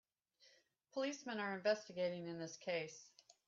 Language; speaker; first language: English; native; English